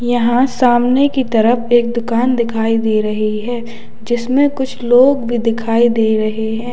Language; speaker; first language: Hindi; native; Hindi